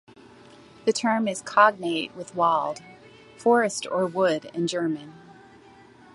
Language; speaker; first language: English; native; English